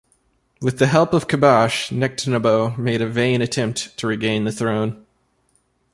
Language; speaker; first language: English; native; English